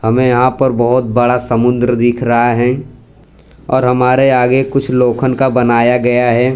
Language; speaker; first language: Hindi; non-native, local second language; Gujarati